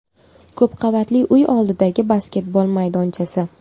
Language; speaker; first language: Uzbek; native; Uzbek